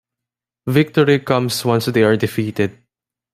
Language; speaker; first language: English; non-native, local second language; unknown